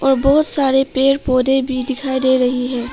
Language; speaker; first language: Hindi; non-native, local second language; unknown